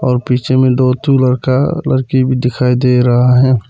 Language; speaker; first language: Hindi; non-native, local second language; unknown